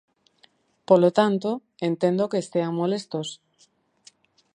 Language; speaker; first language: Galician; native; Galician